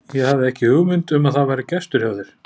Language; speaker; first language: Icelandic; native; Icelandic